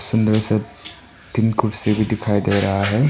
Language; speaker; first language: Hindi; non-native, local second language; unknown